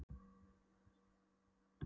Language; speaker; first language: Icelandic; non-native, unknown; Polish